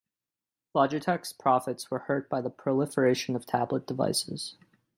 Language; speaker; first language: English; native; English